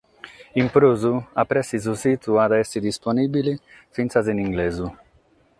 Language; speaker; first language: Sardinian; non-native, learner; Catalan